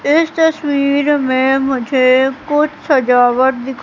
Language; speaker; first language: Hindi; native; Hindi